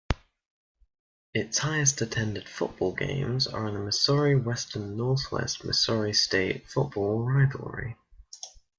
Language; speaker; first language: English; native; English